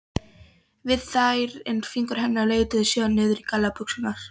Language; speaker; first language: Icelandic; non-native, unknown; Polish